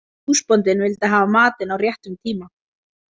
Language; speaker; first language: Icelandic; native; Icelandic